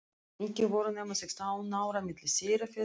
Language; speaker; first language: Icelandic; non-native, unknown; Russian